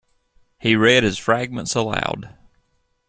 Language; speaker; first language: English; native; English